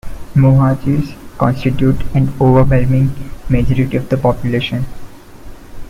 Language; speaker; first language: English; non-native, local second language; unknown